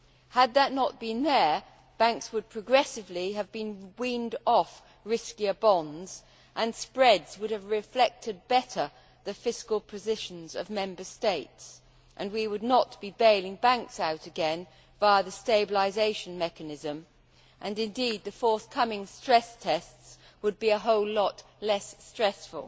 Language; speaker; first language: English; native; English